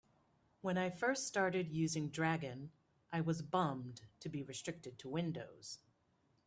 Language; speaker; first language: English; native; English